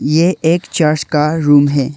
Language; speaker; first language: Hindi; non-native, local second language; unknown